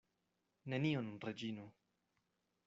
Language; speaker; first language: Esperanto; non-native, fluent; Spanish